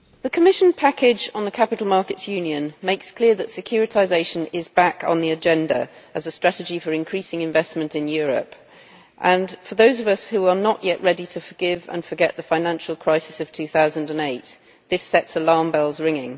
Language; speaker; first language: English; native; English